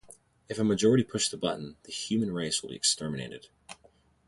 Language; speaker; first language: English; native; English